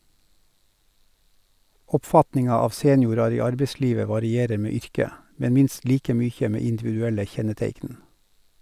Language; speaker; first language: Norwegian; native; Norwegian